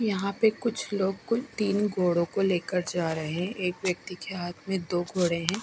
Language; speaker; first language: Hindi; non-native, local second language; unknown